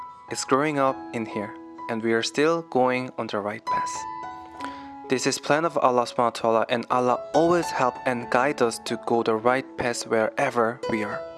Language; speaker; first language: English; non-native, learner; Korean